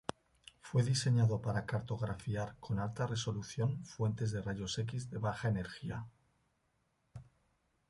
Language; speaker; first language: Spanish; native; Spanish